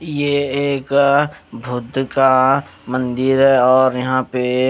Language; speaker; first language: Hindi; non-native, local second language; Punjabi